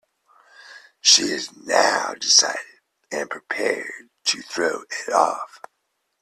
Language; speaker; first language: English; native; English